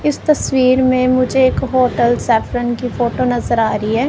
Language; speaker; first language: Hindi; non-native, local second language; Punjabi